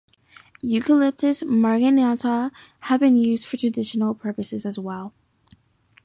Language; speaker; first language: English; native; English